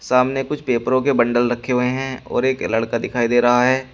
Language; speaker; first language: Hindi; native; Hindi